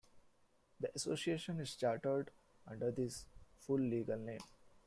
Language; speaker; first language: English; non-native, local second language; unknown